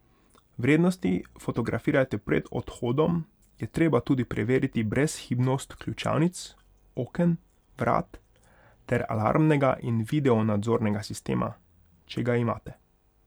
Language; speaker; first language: Slovenian; non-native, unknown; Hungarian